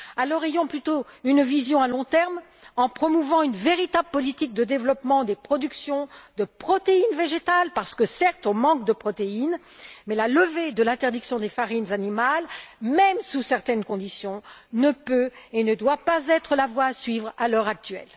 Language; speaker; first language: French; native; French